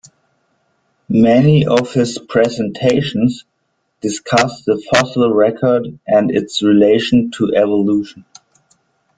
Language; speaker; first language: English; non-native, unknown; German